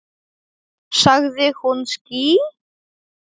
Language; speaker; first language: Icelandic; non-native, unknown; Polish